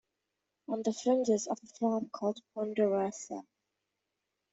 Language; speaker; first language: English; native; English